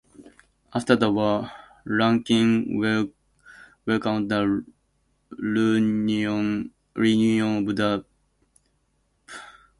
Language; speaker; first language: English; native; English